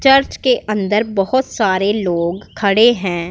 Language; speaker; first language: Hindi; non-native, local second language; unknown